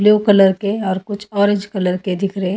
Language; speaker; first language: Hindi; native; Hindi